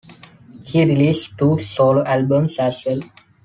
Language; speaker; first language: English; non-native, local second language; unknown